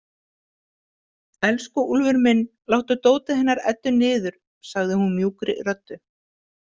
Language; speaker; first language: Icelandic; native; Icelandic